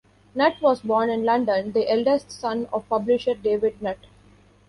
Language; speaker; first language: English; non-native, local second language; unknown